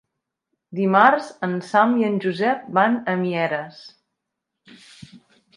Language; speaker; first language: Catalan; native; Catalan